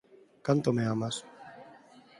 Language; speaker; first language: Galician; non-native, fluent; Spanish